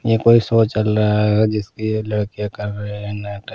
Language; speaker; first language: Hindi; non-native, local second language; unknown